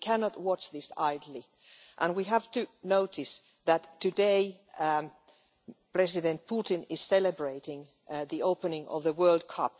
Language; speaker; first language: English; non-native, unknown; Finnish